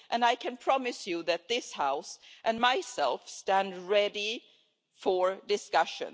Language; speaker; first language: English; non-native, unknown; Swedish